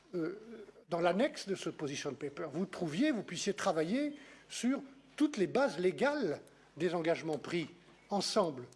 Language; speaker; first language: French; native; French